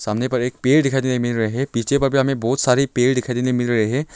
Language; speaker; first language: Hindi; non-native, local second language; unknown